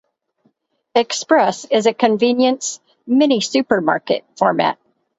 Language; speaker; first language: English; native; English